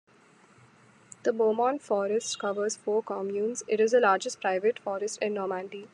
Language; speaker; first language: English; non-native, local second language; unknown